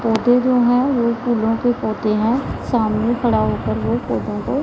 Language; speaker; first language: Hindi; non-native, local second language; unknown